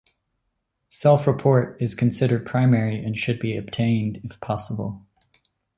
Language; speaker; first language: English; native; English